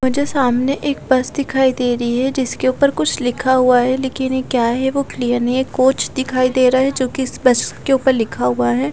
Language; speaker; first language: Hindi; non-native, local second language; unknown